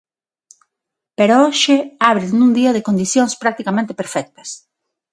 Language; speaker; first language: Galician; non-native, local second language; Spanish